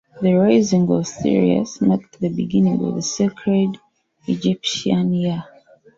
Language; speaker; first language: English; native; English